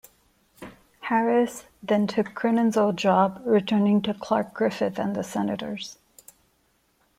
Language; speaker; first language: English; non-native, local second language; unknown